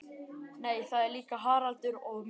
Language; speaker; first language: Icelandic; native; Icelandic